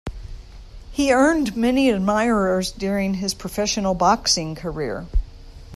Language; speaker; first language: English; native; English